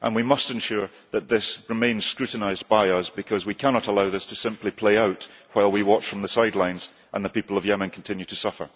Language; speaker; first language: English; early bilingual, heritage; English